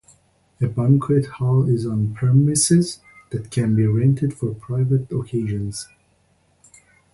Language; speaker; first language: English; native; English